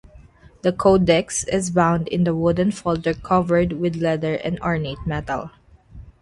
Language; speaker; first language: English; non-native, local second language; Filipino